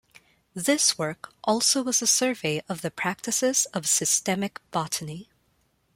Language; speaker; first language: English; non-native, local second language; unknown